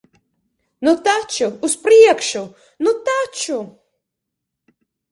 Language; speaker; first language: Latvian; early bilingual, heritage; Latvian